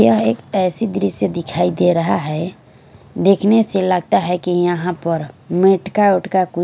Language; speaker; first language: Hindi; non-native, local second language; Punjabi